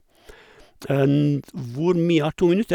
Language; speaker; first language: Norwegian; non-native, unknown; Croatian